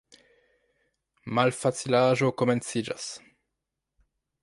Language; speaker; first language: Esperanto; non-native, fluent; French